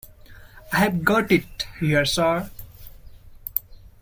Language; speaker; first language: English; non-native, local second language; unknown